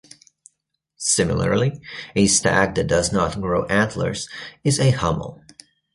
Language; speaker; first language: English; native; English